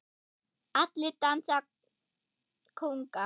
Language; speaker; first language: Icelandic; non-native, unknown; German